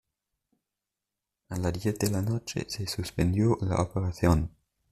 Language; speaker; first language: Spanish; native; Spanish